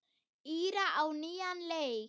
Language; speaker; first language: Icelandic; non-native, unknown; German